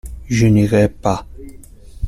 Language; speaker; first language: French; non-native, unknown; Italian